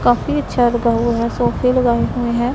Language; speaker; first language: Hindi; non-native, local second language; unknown